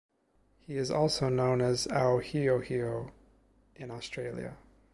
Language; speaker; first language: English; native; English